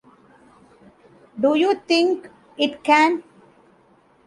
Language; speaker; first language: English; non-native, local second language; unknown